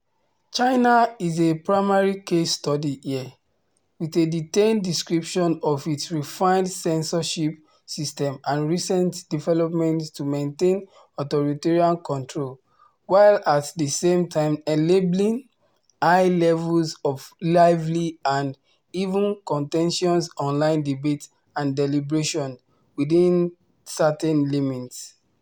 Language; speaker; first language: English; non-native, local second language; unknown